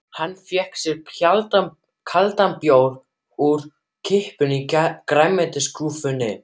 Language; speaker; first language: Icelandic; non-native, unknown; German